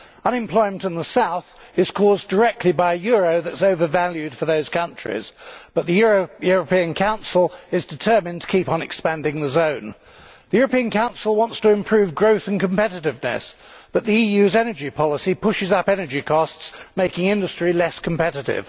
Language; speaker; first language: English; native; English